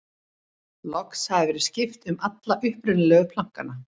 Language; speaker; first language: Icelandic; native; Icelandic